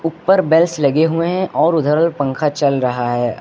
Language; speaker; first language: Hindi; native; Hindi